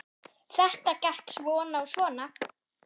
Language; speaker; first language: Icelandic; non-native, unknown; German